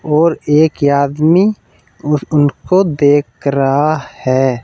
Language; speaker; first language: Hindi; native; Hindi